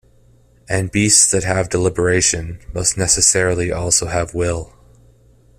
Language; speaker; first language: English; native; English